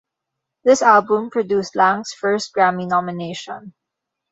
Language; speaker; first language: English; non-native, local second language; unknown